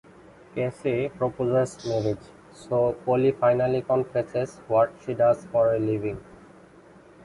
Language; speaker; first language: English; non-native, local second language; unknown